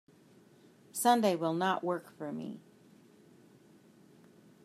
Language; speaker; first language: English; native; English